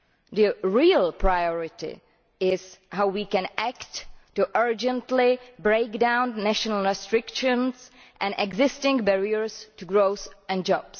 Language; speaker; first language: English; non-native, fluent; Czech